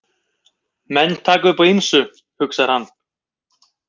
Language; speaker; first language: Icelandic; native; Icelandic